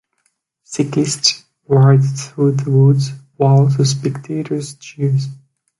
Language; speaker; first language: English; non-native, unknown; French